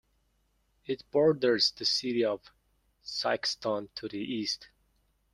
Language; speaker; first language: English; non-native, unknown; Mongolian